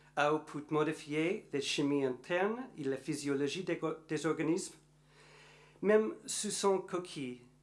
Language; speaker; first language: French; non-native, learner; English